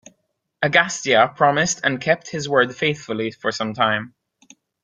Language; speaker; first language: English; native; English